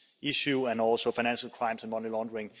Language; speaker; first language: English; non-native, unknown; Danish